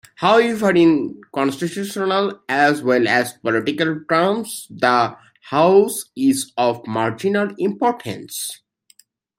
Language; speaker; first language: English; native; English